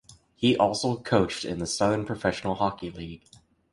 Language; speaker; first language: English; native; English